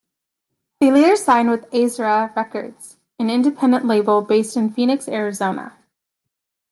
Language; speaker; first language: English; native; English